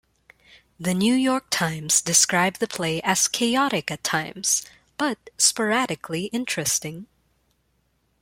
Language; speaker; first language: English; non-native, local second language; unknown